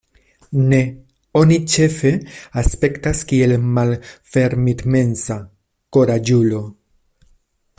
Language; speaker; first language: Esperanto; non-native, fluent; Spanish